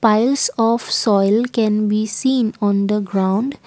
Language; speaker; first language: English; non-native, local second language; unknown